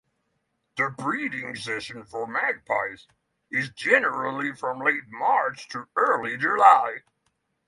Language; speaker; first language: English; non-native, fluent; Norwegian